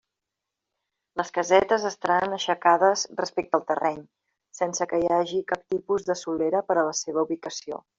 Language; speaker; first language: Catalan; native; Catalan